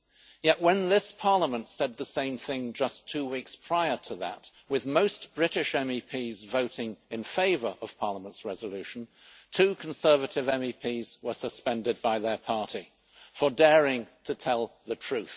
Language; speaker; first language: English; native; English